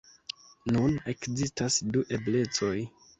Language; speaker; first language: Esperanto; non-native, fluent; Kinyarwanda